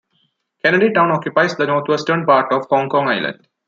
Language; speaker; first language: English; non-native, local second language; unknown